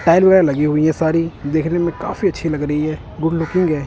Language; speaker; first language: Hindi; non-native, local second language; Punjabi